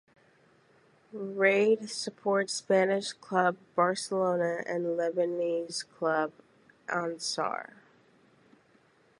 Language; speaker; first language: English; native; English